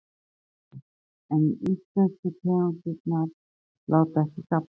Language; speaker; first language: Icelandic; native; Icelandic